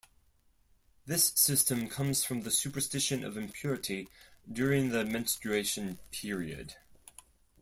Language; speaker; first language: English; non-native, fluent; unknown